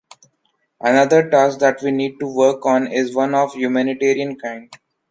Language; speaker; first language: English; non-native, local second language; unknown